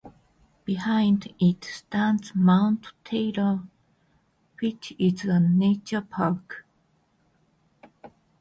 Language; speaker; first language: English; non-native, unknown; Japanese